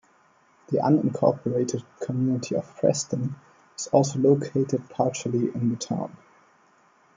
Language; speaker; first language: English; non-native, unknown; German